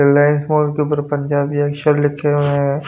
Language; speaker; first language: Hindi; non-native, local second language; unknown